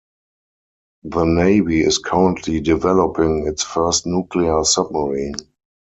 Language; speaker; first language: English; non-native, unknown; German